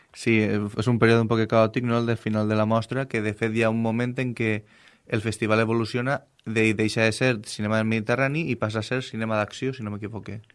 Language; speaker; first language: Catalan; native; Catalan